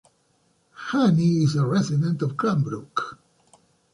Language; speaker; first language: English; native; English